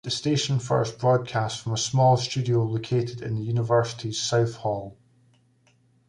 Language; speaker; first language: English; native; English